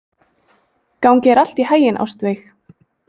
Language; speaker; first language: Icelandic; native; Icelandic